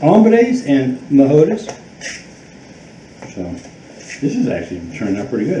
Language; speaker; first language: English; native; English